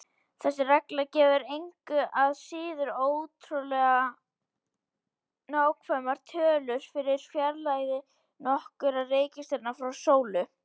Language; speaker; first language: Icelandic; native; Icelandic